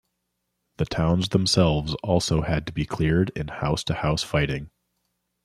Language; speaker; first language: English; native; English